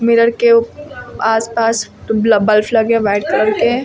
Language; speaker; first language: Hindi; native; Hindi